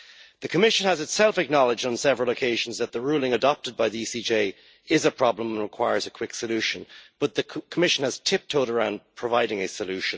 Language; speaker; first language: English; native; English